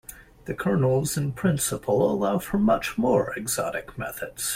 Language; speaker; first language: English; native; English